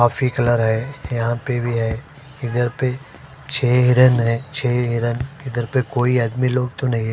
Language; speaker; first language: Hindi; non-native, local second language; Punjabi